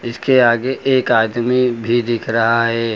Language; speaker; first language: Hindi; native; Hindi